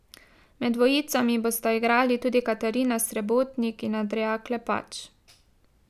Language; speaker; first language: Slovenian; native; Slovenian